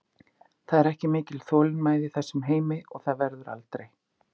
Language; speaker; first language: Icelandic; native; Icelandic